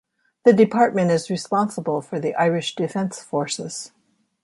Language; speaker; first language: English; native; English